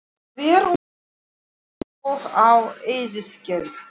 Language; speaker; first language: Icelandic; non-native, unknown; Russian